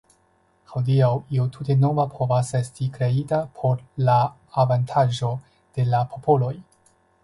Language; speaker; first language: Esperanto; non-native, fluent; Chinese